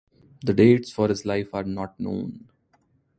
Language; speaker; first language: English; non-native, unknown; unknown